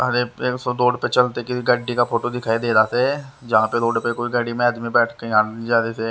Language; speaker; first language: Hindi; native; Hindi